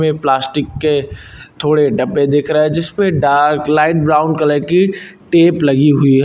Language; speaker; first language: Hindi; native; Hindi